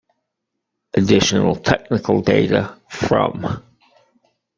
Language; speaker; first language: English; native; English